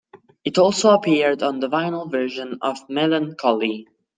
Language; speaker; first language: English; non-native, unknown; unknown